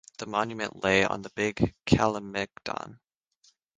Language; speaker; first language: English; native; English